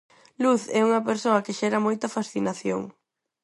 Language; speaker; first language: Galician; non-native, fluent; Spanish